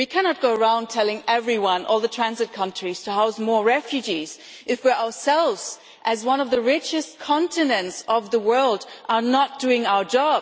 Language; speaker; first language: English; non-native, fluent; German